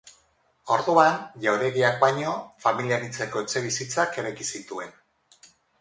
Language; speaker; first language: Basque; non-native, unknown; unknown